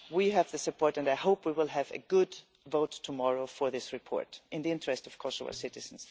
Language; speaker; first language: English; non-native, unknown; German